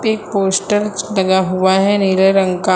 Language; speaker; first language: Hindi; native; Hindi